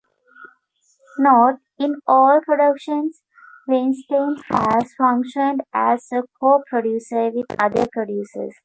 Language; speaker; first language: English; native; English